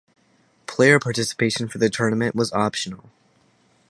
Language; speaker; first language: English; native; English